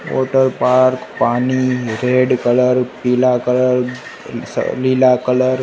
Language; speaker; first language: Hindi; non-native, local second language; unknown